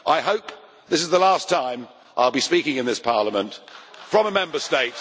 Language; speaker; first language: English; native; English